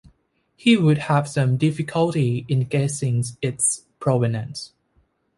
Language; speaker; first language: English; non-native, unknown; Thai